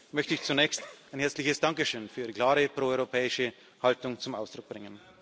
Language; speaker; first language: German; native; German